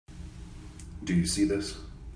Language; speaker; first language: English; native; English